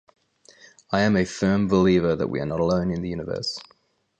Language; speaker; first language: English; native; English